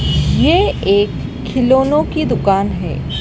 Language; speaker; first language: Hindi; native; Hindi